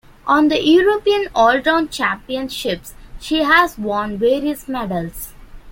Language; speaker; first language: English; non-native, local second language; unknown